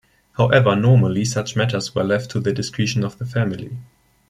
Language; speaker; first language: English; non-native, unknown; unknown